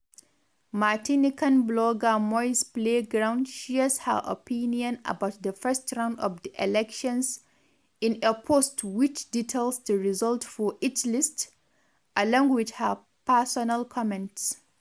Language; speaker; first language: English; non-native, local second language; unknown